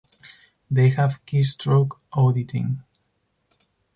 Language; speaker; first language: English; non-native, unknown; Spanish